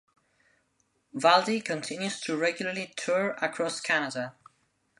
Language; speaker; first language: English; non-native, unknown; Spanish